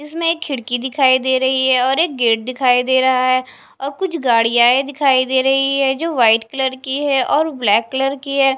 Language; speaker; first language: Hindi; non-native, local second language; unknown